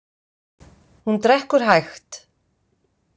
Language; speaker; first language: Icelandic; native; Icelandic